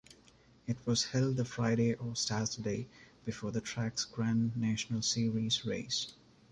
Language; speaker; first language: English; non-native, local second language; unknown